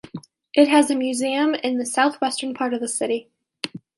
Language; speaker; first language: English; native; English